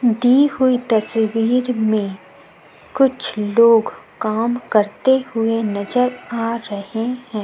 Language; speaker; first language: Hindi; native; Hindi